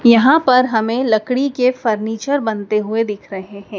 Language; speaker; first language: Hindi; native; Hindi